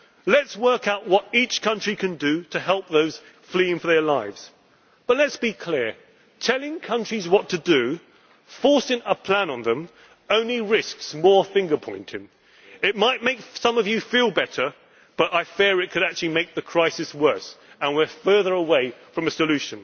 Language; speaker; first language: English; native; English